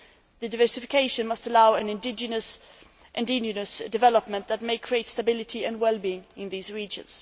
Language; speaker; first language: English; non-native, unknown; Swedish